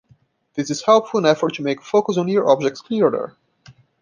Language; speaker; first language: English; non-native, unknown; Portuguese